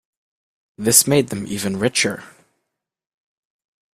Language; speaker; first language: English; native; English